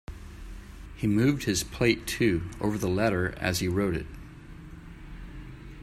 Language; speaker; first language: English; native; English